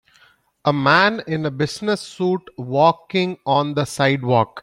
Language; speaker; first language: English; non-native, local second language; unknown